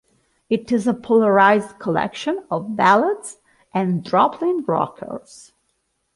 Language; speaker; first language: English; non-native, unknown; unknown